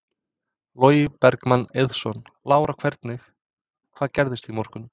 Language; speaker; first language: Icelandic; non-native, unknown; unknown